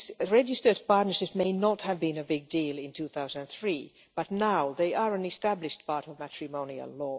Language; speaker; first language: English; non-native, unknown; Finnish